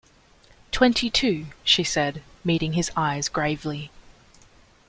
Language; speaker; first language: English; native; English